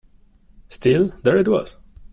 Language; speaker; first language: English; non-native, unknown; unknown